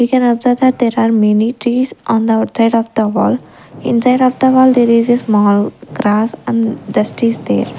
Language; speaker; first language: English; non-native, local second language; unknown